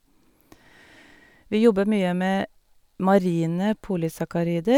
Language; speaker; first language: Norwegian; native; Norwegian